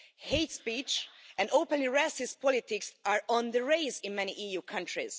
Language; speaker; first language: English; non-native, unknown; Hungarian